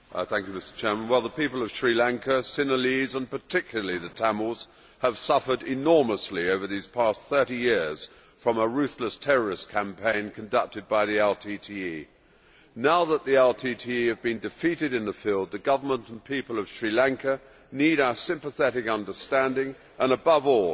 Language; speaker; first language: English; native; English